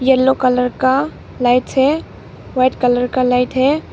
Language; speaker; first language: Hindi; early bilingual, other home language; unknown